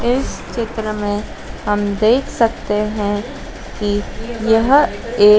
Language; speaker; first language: Hindi; native; Hindi